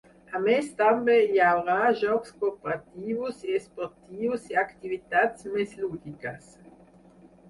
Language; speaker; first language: Catalan; non-native, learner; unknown